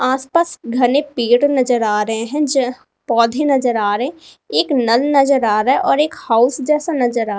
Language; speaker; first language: Hindi; native; Hindi